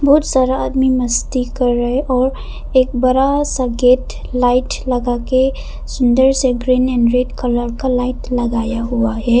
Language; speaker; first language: Hindi; early bilingual, other home language; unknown